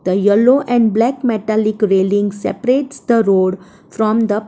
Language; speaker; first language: English; non-native, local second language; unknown